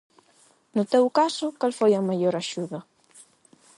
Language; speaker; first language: Galician; non-native, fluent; Spanish